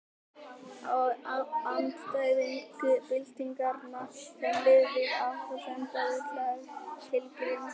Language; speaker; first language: Icelandic; native; Icelandic